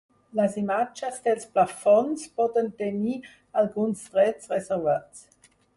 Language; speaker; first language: Catalan; non-native, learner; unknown